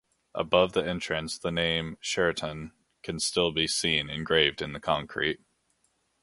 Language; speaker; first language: English; native; English